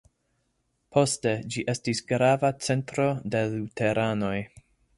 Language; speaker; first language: Esperanto; non-native, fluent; English